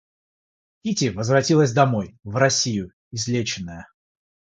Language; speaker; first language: Russian; non-native, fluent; Georgian